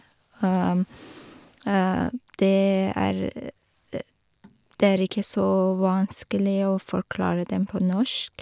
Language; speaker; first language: Norwegian; non-native, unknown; Persian